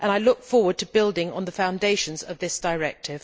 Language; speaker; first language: English; native; English